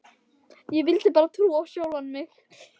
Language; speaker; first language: Icelandic; native; Icelandic